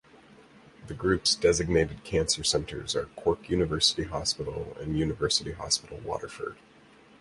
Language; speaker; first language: English; native; English